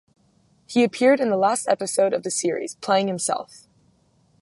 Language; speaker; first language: English; native; English